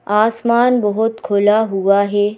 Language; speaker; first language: Hindi; native; Hindi